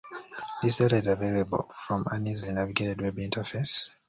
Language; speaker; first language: English; native; English